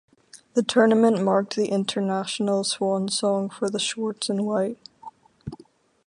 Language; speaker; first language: English; native; English